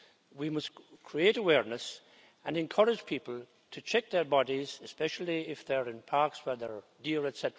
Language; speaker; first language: English; native; English